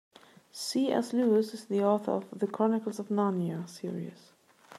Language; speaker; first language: English; non-native, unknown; German